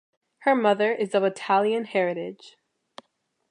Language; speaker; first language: English; native; English